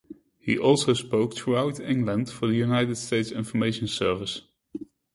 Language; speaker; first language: English; non-native, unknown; Dutch